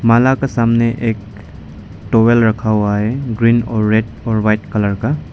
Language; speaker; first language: Hindi; non-native, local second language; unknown